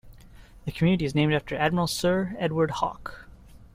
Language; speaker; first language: English; native; English